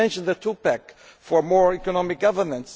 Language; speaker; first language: English; non-native, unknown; German